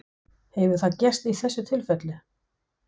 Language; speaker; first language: Icelandic; non-native, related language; Danish